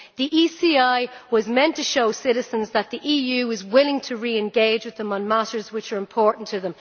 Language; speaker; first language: English; native; English